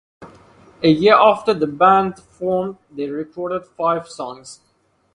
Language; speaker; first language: English; non-native, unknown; Persian